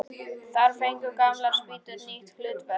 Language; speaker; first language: Icelandic; non-native, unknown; Polish